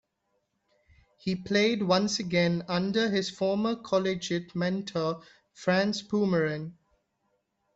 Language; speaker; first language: English; non-native, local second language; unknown